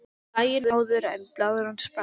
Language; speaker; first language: Icelandic; non-native, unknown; English